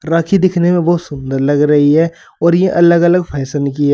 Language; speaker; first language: Hindi; native; Hindi